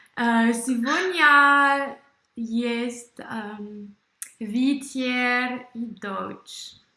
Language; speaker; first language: Russian; non-native, learner; French